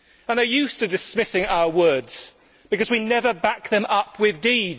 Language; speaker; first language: English; native; English